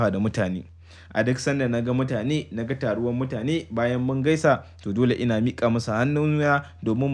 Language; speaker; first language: Hausa; native; Hausa